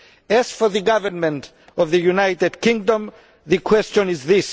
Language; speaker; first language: English; non-native, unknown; Greek